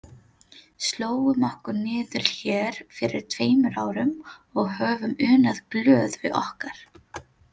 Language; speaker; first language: Icelandic; non-native, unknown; Filipino